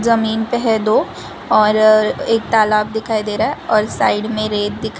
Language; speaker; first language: Hindi; non-native, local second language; Gujarati